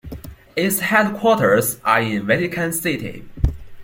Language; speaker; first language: English; non-native, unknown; Chinese